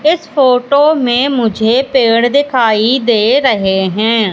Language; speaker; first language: Hindi; native; Hindi